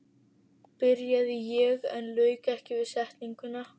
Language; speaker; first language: Icelandic; native; Icelandic